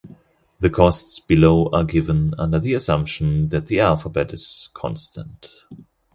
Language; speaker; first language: English; non-native, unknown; German